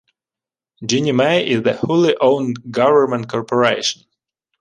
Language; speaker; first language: English; non-native, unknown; Ukrainian